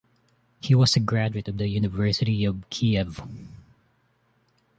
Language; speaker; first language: English; non-native, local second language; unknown